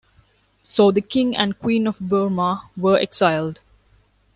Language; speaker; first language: English; non-native, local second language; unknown